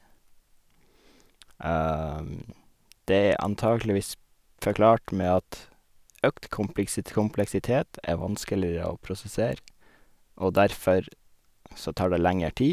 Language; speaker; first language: Norwegian; native; Norwegian